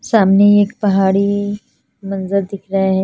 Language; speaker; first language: Hindi; non-native, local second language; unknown